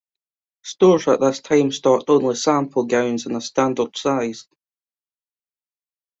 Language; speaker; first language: English; native; English